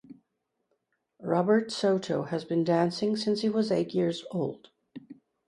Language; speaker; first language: English; native; English